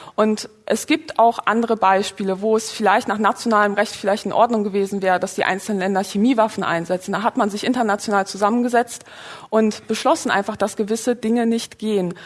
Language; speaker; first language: German; early bilingual, other home language; Polish